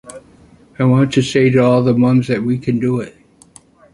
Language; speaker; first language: English; native; English